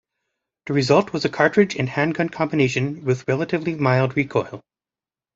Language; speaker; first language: English; native; English